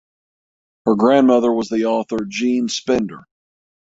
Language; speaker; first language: English; native; English